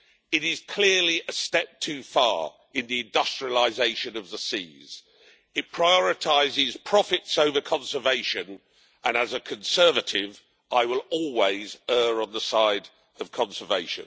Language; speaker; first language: English; native; English